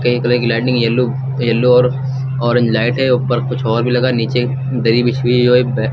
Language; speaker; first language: Hindi; native; Hindi